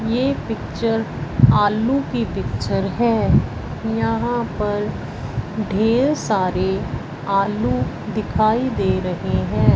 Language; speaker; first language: Hindi; non-native, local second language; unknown